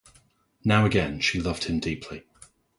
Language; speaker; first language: English; native; English